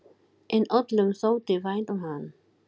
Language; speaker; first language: Icelandic; non-native, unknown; Filipino